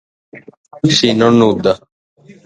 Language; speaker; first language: Sardinian; native; Sardinian